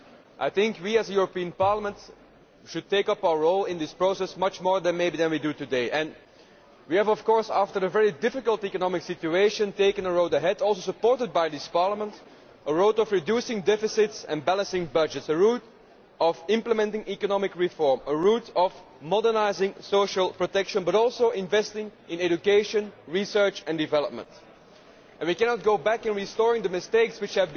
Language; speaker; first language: English; non-native, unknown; Dutch